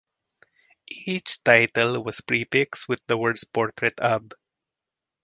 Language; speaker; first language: English; non-native, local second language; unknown